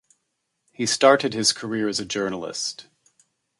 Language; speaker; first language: English; native; English